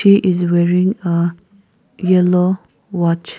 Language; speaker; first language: English; non-native, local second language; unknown